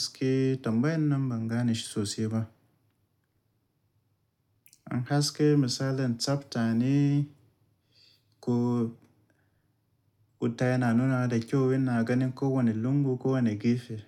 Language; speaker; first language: Hausa; native; Hausa